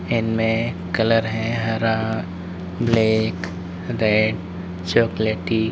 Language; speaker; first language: Hindi; native; Hindi